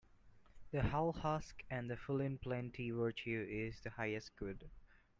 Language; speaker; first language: English; non-native, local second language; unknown